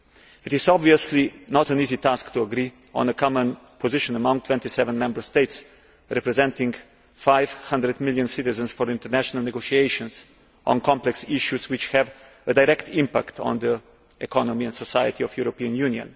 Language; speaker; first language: English; non-native, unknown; Slovenian